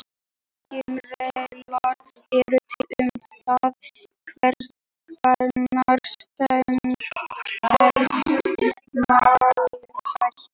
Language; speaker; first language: Icelandic; native; Icelandic